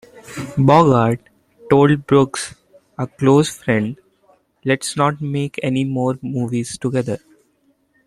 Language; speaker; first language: English; non-native, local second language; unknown